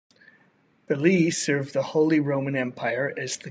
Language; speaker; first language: English; native; English